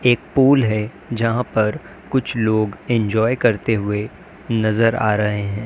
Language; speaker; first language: Hindi; native; Hindi